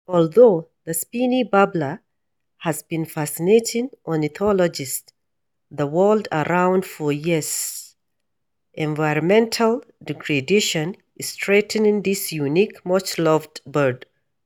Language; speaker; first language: English; non-native, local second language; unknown